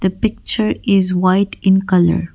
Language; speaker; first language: English; non-native, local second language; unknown